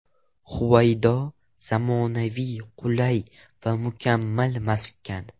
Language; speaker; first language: Uzbek; non-native, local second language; Russian